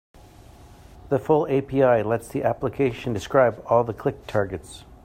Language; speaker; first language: English; native; English